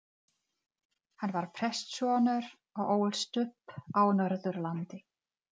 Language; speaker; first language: Icelandic; non-native, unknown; Czech